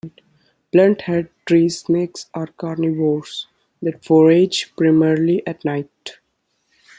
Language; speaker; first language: English; non-native, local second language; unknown